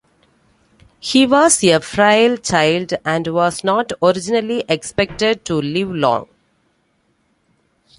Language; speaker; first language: English; non-native, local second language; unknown